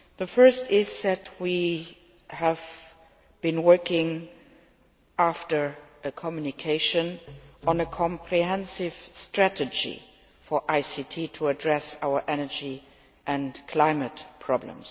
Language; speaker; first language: English; non-native, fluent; Luxembourgish